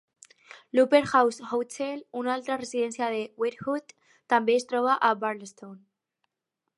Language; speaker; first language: Catalan; non-native, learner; Spanish